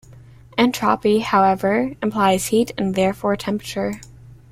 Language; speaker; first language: English; native; English